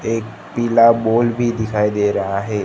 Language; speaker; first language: Hindi; non-native, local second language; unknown